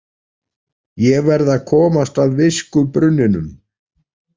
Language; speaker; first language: Icelandic; native; Icelandic